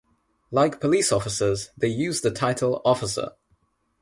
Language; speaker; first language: English; non-native, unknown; Nepali